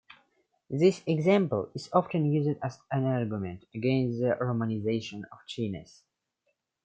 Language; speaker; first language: English; non-native, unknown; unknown